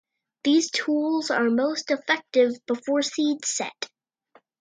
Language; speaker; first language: English; native; English